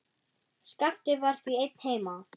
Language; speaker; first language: Icelandic; non-native, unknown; German